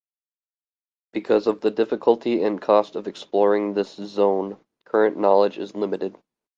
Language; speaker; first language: English; native; English